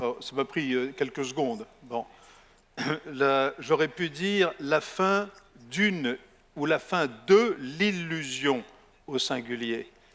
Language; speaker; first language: French; native; French